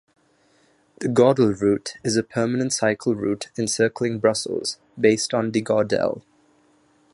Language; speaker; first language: English; non-native, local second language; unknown